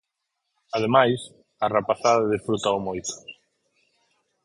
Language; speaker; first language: Galician; native; Galician